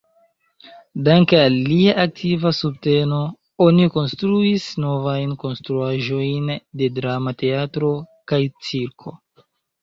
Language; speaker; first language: Esperanto; non-native, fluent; Chinese